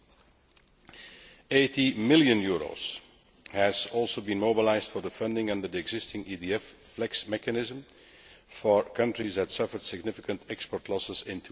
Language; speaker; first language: English; non-native, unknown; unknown